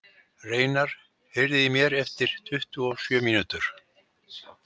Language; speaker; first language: Icelandic; native; Icelandic